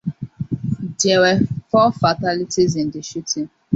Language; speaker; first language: English; non-native, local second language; Hausa